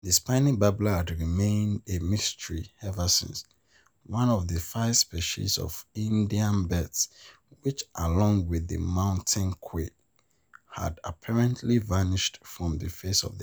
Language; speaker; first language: English; non-native, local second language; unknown